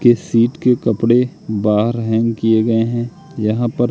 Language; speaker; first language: Hindi; native; Hindi